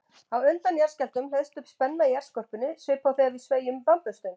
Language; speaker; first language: Icelandic; native; Icelandic